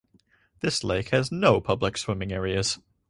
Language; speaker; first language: English; native; English